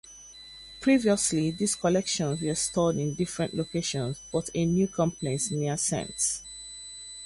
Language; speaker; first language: English; native; English